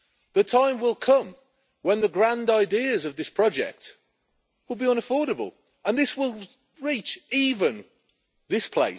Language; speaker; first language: English; native; English